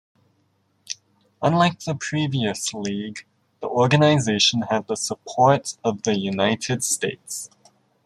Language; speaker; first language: English; native; English